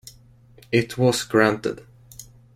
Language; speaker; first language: English; non-native, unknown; Swedish